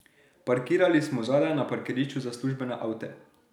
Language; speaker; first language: Slovenian; native; Slovenian